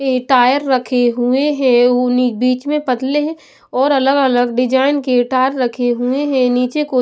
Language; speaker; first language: Hindi; non-native, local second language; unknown